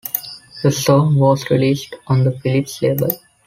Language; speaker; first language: English; non-native, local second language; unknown